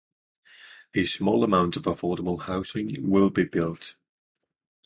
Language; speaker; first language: English; non-native, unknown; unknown